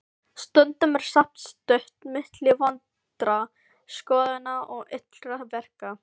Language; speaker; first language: Icelandic; non-native, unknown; Filipino